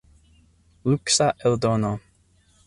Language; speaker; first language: Esperanto; non-native, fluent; English